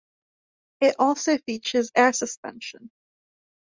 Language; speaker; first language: English; native; English